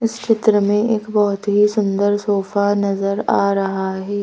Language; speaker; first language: Hindi; native; Hindi